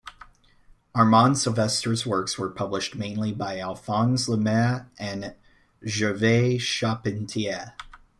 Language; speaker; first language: English; native; English